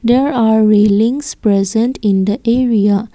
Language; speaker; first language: English; non-native, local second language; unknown